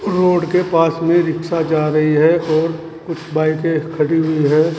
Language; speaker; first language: Hindi; native; Hindi